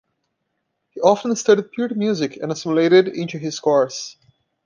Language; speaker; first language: English; non-native, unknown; Portuguese